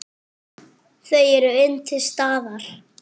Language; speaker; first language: Icelandic; non-native, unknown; French